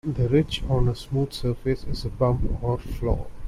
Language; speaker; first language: English; non-native, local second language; Tamil